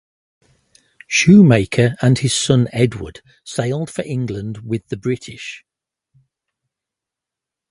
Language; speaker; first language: English; native; English